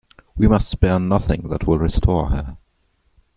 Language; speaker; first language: English; non-native, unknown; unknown